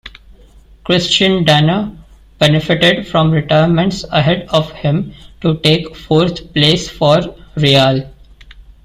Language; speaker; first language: English; non-native, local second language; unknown